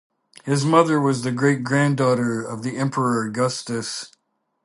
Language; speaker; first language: English; native; English